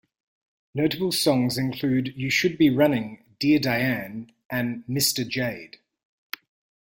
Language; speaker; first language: English; native; English